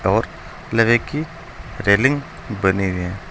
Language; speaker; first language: Hindi; native; Hindi